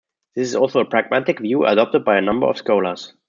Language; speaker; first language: English; non-native, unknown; German